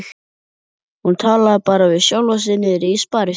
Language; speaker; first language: Icelandic; native; Icelandic